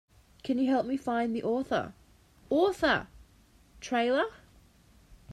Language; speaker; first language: English; native; English